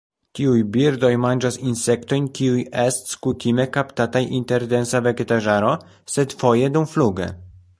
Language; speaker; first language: Esperanto; non-native, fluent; Polish